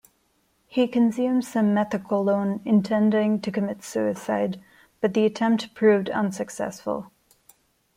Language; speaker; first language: English; non-native, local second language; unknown